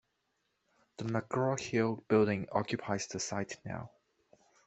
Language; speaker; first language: English; non-native, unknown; Chinese